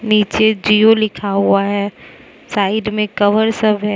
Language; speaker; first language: Hindi; non-native, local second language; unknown